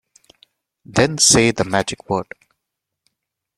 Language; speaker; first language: English; non-native, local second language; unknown